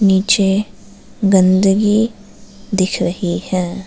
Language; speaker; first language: Hindi; non-native, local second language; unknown